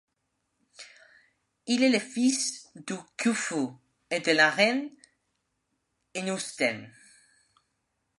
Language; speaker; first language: French; non-native, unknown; Spanish